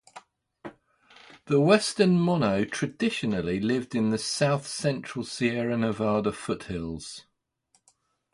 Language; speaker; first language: English; native; English